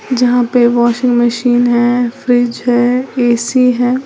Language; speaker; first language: Hindi; native; Hindi